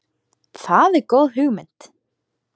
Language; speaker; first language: Icelandic; native; Icelandic